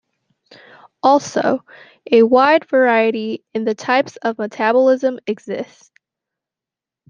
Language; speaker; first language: English; native; English